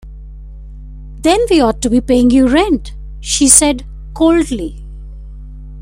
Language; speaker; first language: English; non-native, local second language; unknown